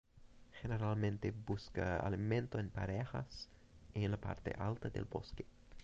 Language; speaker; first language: Spanish; non-native, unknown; English